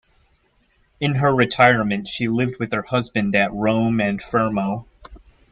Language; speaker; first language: English; native; English